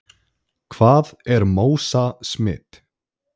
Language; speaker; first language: Icelandic; native; Icelandic